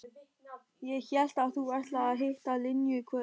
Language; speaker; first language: Icelandic; non-native, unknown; German